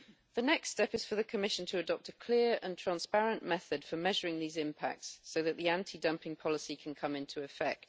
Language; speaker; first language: English; native; English